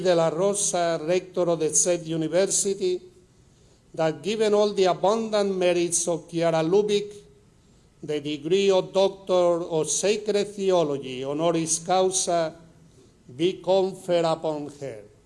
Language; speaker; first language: English; non-native, local second language; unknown